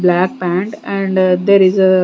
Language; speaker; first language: English; non-native, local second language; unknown